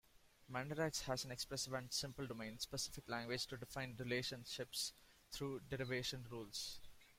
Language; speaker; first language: English; non-native, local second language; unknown